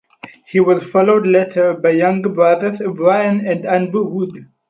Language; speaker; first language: English; non-native, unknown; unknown